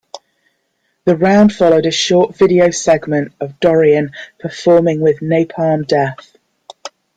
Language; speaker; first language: English; native; English